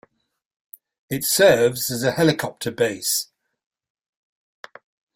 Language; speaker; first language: English; native; English